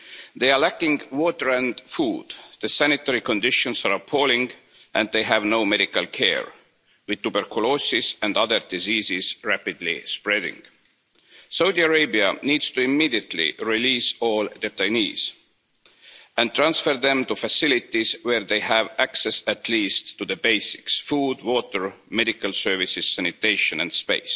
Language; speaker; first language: English; non-native, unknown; Estonian